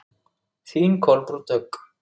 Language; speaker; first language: Icelandic; native; Icelandic